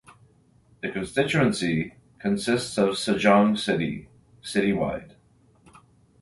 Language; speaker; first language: English; native; English